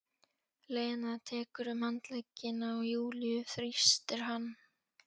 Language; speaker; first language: Icelandic; non-native, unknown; Polish